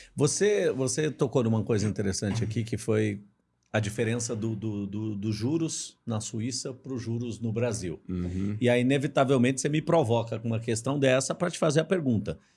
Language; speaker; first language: Portuguese; native; Portuguese